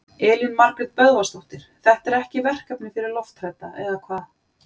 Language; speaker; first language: Icelandic; native; Icelandic